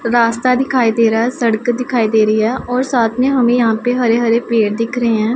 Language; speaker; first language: Hindi; non-native, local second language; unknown